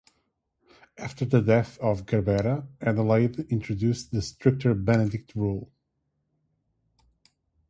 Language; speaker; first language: English; non-native, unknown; Portuguese